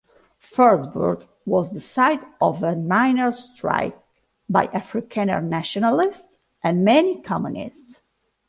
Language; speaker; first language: English; non-native, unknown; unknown